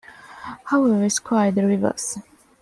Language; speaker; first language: English; non-native, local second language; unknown